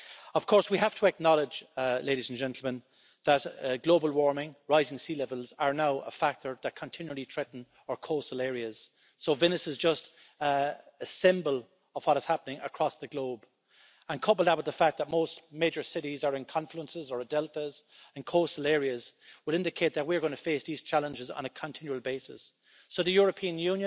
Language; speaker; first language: English; native; English